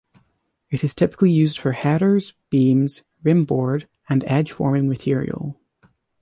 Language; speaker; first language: English; native; English